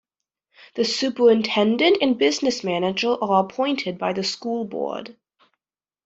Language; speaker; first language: English; native; English